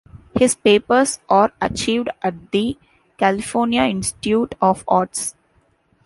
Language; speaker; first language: English; non-native, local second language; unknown